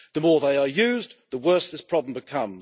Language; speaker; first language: English; native; English